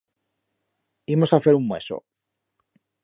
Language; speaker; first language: Aragonese; native; Aragonese